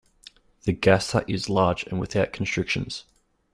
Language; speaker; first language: English; native; English